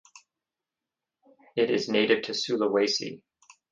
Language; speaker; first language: English; native; English